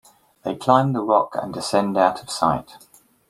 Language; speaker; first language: English; native; English